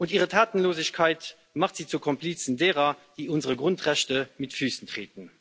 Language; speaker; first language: German; non-native, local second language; Luxembourgish